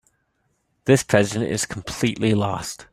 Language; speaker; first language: English; native; English